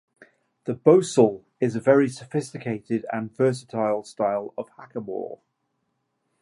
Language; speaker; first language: English; native; English